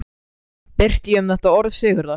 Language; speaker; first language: Icelandic; native; Icelandic